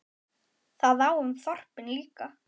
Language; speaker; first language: Icelandic; native; Icelandic